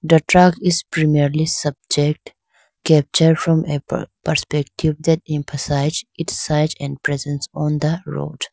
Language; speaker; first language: English; non-native, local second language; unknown